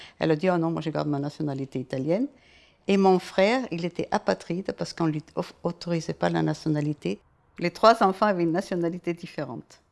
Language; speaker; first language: French; non-native, fluent; German